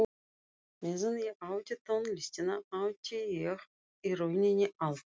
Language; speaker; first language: Icelandic; non-native, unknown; Russian